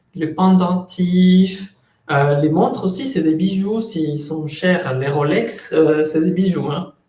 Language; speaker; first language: French; non-native, fluent; Spanish